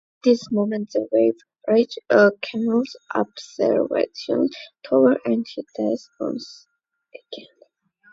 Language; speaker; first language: English; non-native, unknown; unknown